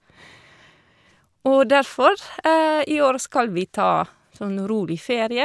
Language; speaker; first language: Norwegian; non-native, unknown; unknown